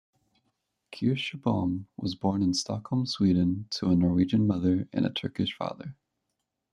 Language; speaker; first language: English; native; English